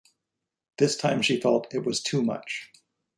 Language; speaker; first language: English; native; English